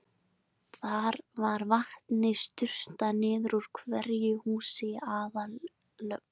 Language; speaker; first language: Icelandic; native; Icelandic